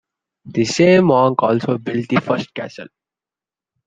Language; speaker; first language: English; non-native, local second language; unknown